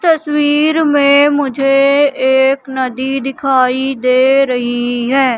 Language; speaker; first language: Hindi; native; Hindi